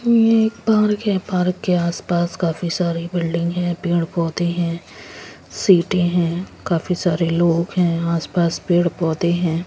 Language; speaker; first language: Hindi; non-native, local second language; Punjabi